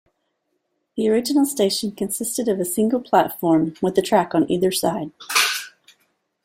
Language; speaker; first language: English; native; English